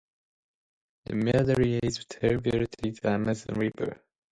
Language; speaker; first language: English; non-native, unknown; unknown